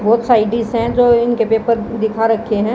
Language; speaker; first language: Hindi; native; Hindi